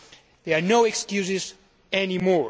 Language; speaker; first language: English; non-native, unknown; Spanish